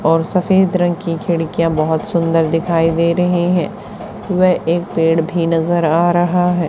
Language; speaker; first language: Hindi; native; Hindi